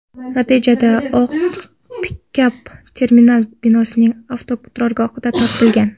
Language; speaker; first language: Uzbek; non-native, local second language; Kara-Kalpak